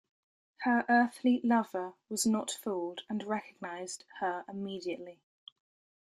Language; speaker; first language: English; native; English